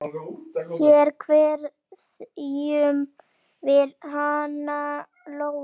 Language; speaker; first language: Icelandic; native; Icelandic